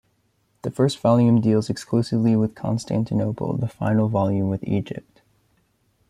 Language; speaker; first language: English; native; English